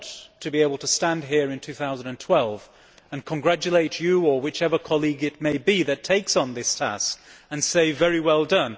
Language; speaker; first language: English; native; English